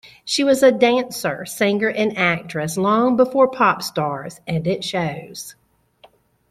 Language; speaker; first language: English; native; English